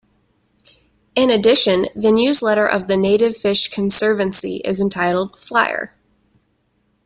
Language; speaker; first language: English; native; English